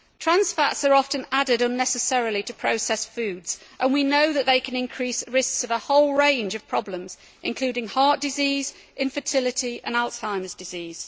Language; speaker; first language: English; native; English